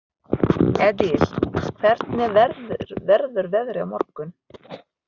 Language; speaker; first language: Icelandic; non-native, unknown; Filipino